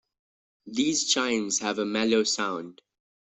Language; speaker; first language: English; non-native, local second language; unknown